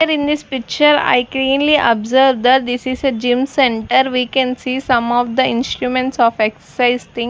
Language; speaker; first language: English; non-native, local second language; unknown